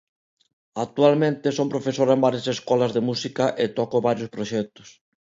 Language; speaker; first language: Galician; non-native, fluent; Spanish